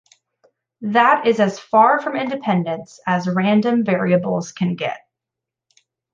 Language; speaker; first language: English; native; English